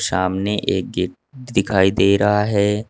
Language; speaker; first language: Hindi; native; Hindi